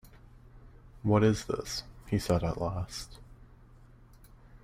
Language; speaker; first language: English; native; English